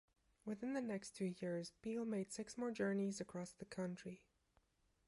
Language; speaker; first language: English; non-native, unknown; German